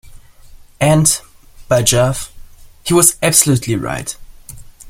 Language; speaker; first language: English; non-native, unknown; German